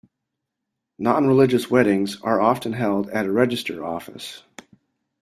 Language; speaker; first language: English; native; English